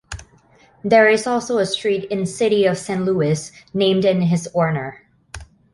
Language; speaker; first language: English; non-native, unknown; Thai